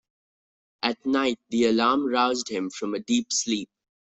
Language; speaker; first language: English; non-native, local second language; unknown